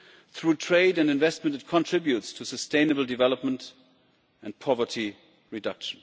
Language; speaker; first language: English; non-native, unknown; German